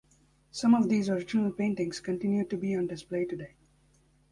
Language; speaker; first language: English; native; English